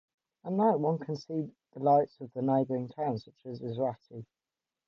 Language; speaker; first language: English; native; English